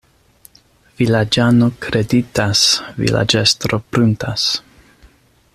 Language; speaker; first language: Esperanto; non-native, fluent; English